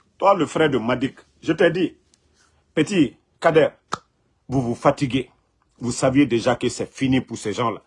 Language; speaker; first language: French; non-native, local second language; Mandingo